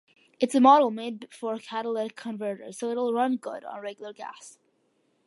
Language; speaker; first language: English; early bilingual, other home language; Malayalam